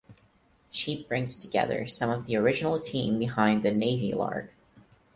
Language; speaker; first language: English; non-native, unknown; Portuguese